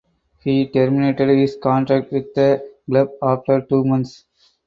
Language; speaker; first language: English; non-native, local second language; Tamil